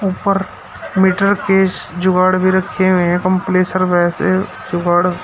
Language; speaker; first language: Hindi; native; Hindi